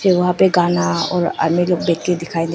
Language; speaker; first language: Hindi; non-native, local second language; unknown